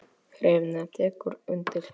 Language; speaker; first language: Icelandic; non-native, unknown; Polish